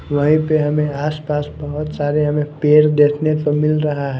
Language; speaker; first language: Hindi; non-native, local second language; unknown